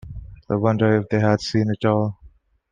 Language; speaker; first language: English; non-native, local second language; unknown